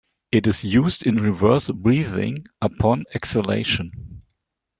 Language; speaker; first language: English; non-native, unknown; German